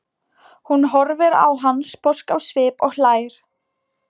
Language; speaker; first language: Icelandic; non-native, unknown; Polish